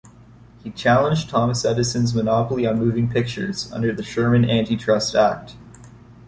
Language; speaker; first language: English; native; English